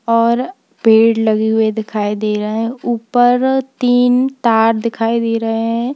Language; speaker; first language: Hindi; native; Hindi